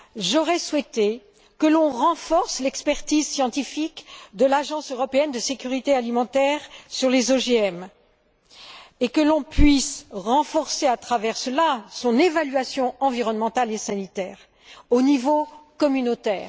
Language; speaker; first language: French; native; French